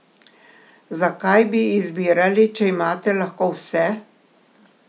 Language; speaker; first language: Slovenian; native; Slovenian